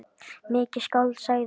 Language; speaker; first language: Icelandic; native; Icelandic